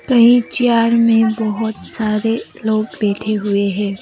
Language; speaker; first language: Hindi; non-native, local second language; Assamese